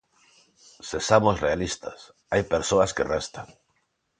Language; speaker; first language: Galician; non-native, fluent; Spanish